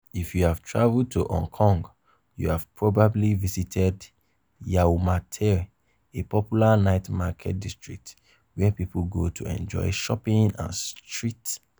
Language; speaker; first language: English; non-native, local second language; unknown